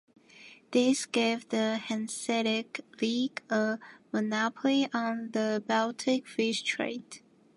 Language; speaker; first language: English; non-native, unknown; Japanese